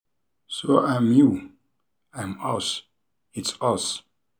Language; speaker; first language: English; non-native, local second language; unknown